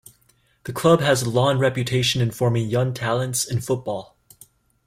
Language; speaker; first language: English; native; English